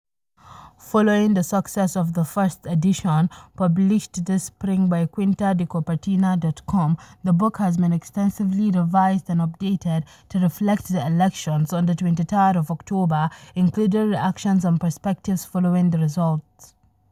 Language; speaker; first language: English; non-native, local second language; Hausa